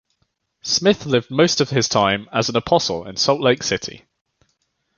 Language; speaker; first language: English; native; English